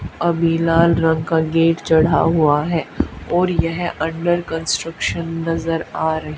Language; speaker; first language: Hindi; native; Hindi